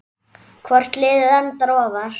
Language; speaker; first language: Icelandic; native; Icelandic